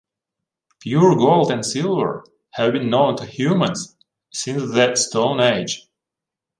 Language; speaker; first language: English; non-native, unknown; Ukrainian